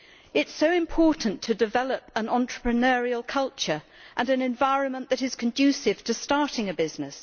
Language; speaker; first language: English; native; English